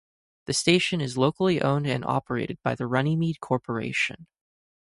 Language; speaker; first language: English; native; English